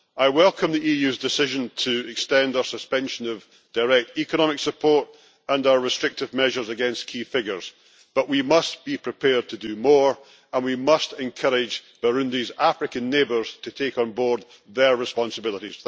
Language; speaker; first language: English; native; English